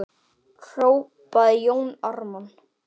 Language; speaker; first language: Icelandic; native; Icelandic